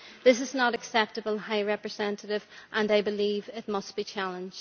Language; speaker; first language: English; native; English